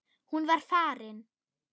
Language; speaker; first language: Icelandic; non-native, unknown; German